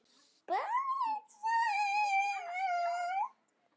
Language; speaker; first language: Icelandic; native; Icelandic